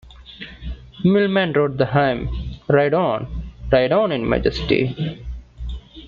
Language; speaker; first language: English; non-native, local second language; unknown